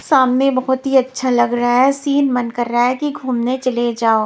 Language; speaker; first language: Hindi; non-native, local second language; Punjabi